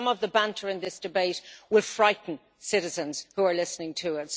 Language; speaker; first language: English; native; English